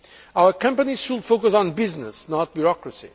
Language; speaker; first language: English; non-native, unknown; Portuguese